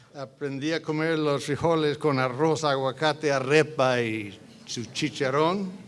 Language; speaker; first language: Spanish; non-native, fluent; English